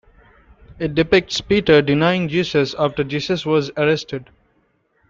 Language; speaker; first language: English; non-native, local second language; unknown